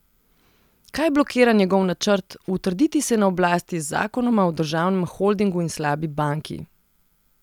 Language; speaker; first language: Slovenian; non-native, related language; Serbian